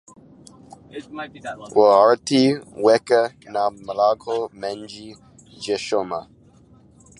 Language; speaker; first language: English; native; English